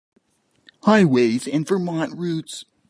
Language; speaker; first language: English; native; English